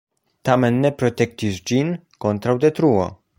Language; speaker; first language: Esperanto; non-native, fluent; Polish